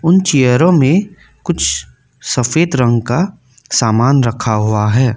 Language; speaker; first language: Hindi; non-native, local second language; Assamese